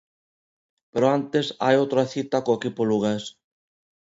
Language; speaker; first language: Galician; non-native, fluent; Spanish